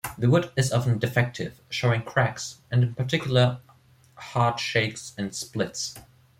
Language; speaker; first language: English; non-native, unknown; German